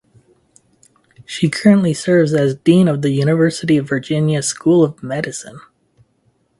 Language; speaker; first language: English; native; English